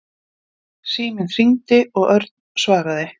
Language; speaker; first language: Icelandic; native; Icelandic